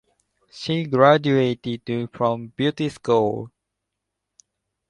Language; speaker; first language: English; non-native, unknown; Japanese